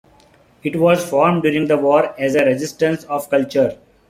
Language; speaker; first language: English; non-native, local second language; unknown